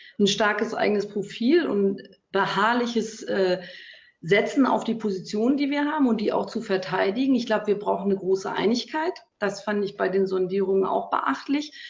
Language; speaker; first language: German; native; German